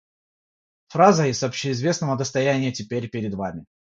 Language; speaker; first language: Russian; non-native, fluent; Georgian